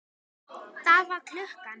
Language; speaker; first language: Icelandic; native; Icelandic